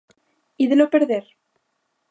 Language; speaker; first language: Galician; native; Galician